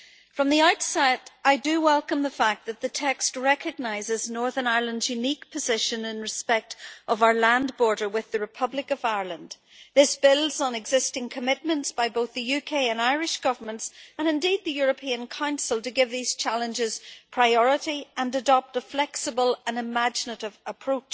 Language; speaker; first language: English; native; English